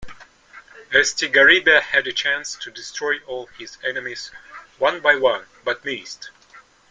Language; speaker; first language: English; native; English